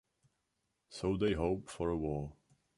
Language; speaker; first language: English; non-native, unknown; Czech